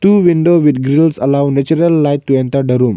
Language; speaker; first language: English; non-native, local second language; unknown